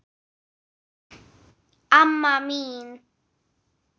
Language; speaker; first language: Icelandic; non-native, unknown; English